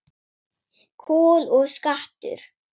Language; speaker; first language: Icelandic; non-native, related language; Swedish